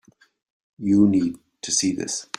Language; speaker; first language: English; native; English